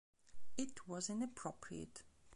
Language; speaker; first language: English; non-native, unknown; Belarusian